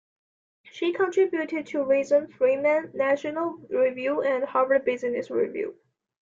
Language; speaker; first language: English; non-native, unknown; Chinese